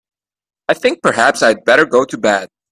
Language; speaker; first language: English; native; English